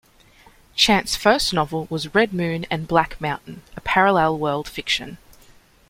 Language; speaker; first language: English; native; English